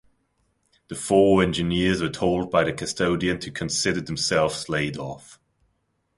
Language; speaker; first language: English; non-native, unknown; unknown